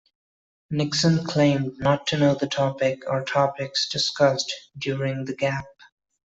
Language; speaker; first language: English; non-native, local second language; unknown